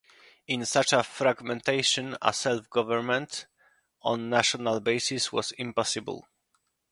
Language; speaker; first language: English; non-native, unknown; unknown